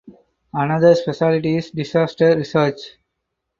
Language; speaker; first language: English; non-native, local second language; Tamil